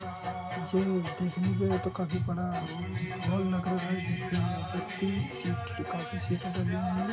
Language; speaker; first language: Hindi; native; Hindi